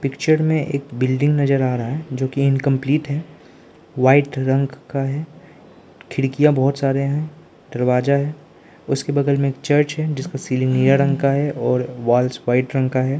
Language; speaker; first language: Hindi; non-native, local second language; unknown